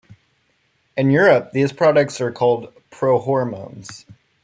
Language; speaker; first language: English; native; English